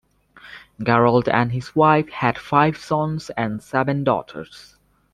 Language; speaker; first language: English; native; English